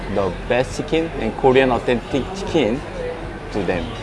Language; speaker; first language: English; non-native, fluent; Korean